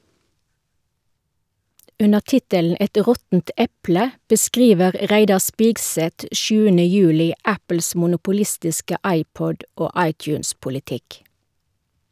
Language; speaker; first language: Norwegian; native; Norwegian